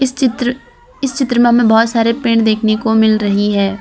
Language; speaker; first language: Hindi; non-native, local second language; Gujarati